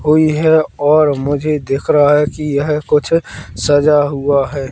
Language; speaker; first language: Hindi; native; Hindi